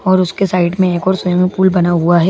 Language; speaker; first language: Hindi; native; Hindi